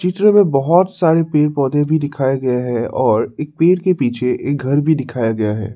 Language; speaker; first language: Hindi; non-native, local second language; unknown